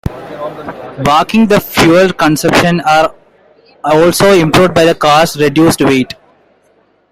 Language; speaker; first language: English; non-native, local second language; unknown